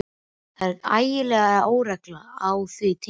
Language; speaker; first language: Icelandic; native; Icelandic